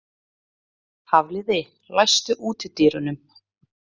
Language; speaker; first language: Icelandic; native; Icelandic